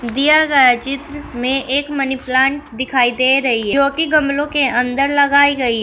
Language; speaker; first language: Hindi; native; Hindi